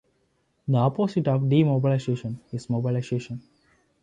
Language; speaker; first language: English; non-native, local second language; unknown